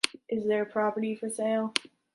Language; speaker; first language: English; native; English